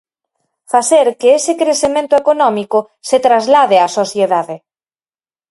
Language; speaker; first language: Galician; native; Galician